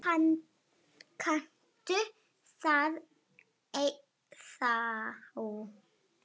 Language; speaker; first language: Icelandic; non-native, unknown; Lithuanian